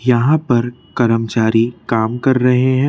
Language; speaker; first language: Hindi; native; Hindi